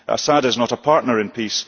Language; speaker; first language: English; early bilingual, heritage; English